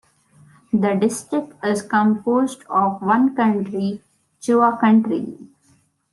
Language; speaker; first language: English; non-native, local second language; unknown